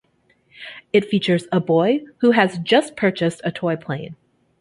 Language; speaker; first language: English; native; English